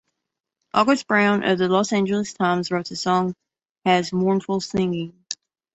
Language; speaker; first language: English; native; English